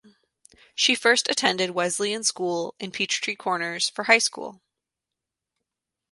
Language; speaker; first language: English; native; English